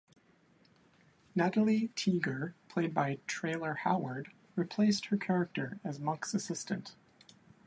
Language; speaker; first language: English; native; English